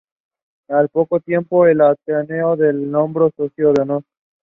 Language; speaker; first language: English; non-native, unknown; Spanish